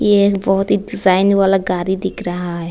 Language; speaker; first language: Hindi; non-native, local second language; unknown